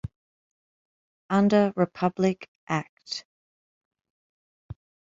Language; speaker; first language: English; native; English